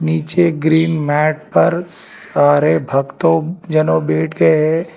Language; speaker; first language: Hindi; non-native, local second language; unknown